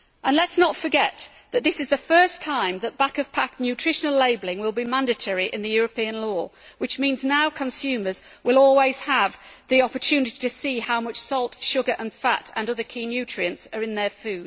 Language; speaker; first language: English; native; English